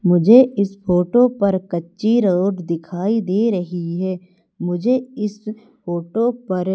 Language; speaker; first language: Hindi; native; Hindi